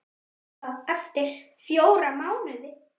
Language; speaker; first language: Icelandic; native; Icelandic